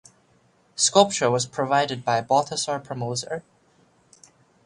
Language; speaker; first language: English; native; English